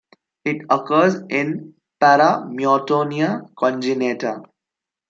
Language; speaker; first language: English; non-native, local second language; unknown